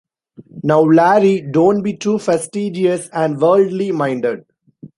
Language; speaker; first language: English; non-native, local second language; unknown